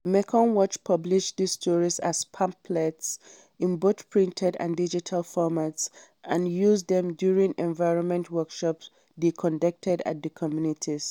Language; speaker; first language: English; non-native, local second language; Hausa